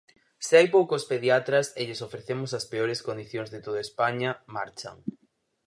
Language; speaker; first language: Galician; native; Galician